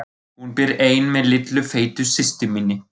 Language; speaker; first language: Icelandic; non-native, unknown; German